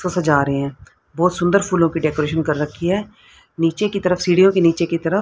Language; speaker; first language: Hindi; native; Hindi